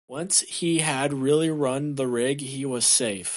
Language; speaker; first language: English; native; English